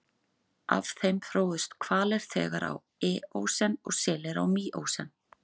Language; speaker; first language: Icelandic; native; Icelandic